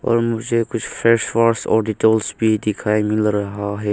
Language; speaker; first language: Hindi; non-native, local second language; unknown